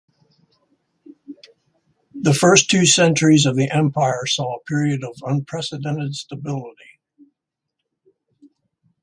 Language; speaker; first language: English; native; English